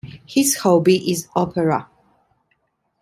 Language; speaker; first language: English; non-native, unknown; Italian